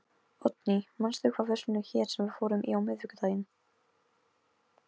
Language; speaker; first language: Icelandic; non-native, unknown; Polish